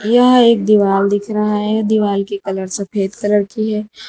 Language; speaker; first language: Hindi; non-native, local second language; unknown